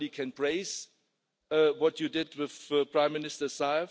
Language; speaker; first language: English; non-native, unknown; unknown